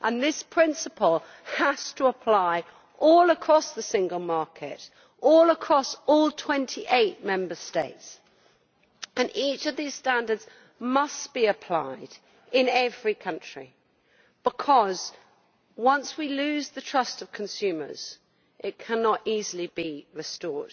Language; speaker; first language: English; native; English